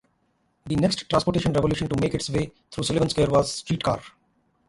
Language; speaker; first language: English; non-native, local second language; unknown